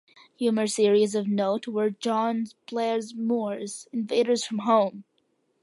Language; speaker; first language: English; early bilingual, other home language; Malayalam